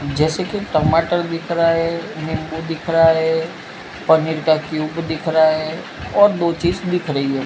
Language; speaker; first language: Hindi; non-native, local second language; Gujarati